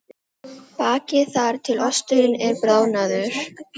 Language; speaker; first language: Icelandic; non-native, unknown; Filipino